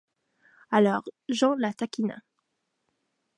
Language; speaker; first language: French; native; French